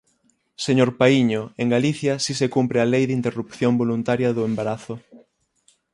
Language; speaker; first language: Galician; native; Galician